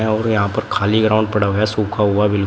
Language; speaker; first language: Hindi; native; Hindi